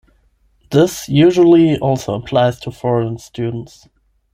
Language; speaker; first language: English; non-native, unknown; German